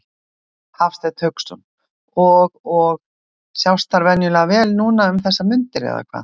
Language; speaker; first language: Icelandic; native; Icelandic